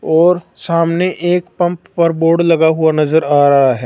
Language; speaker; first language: Hindi; non-native, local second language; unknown